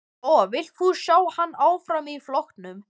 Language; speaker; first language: Icelandic; native; Icelandic